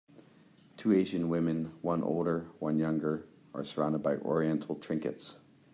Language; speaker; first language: English; native; English